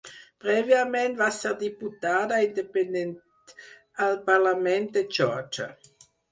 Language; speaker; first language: Catalan; non-native, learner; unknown